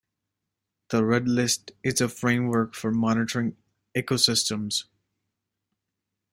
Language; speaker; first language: English; native; English